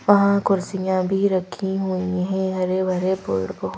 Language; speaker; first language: Hindi; native; Hindi